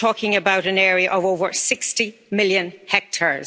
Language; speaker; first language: English; native; English